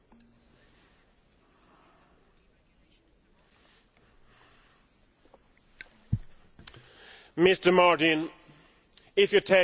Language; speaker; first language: English; non-native, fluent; Swedish